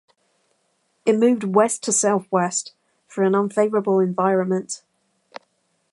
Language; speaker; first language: English; native; English